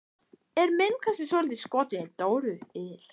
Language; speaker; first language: Icelandic; native; Icelandic